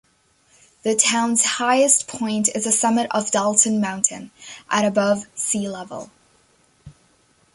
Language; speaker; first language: English; native; English